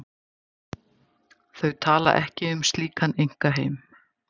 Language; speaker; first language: Icelandic; native; Icelandic